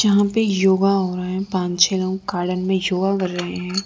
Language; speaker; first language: Hindi; non-native, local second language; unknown